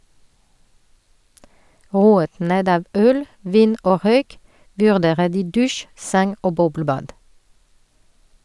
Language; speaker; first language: Norwegian; non-native, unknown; French